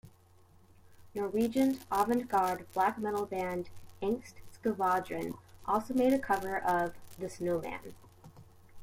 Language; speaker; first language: English; native; English